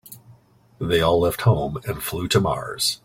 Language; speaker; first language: English; native; English